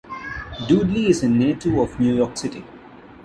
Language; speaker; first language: English; non-native, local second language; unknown